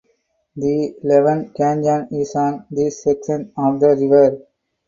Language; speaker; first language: English; non-native, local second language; Tamil